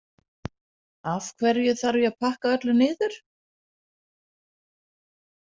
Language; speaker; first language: Icelandic; non-native, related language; Danish